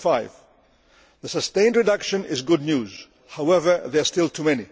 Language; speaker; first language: English; non-native, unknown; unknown